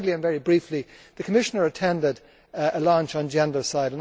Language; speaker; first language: English; native; English